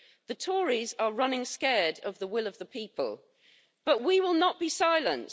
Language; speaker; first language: English; native; English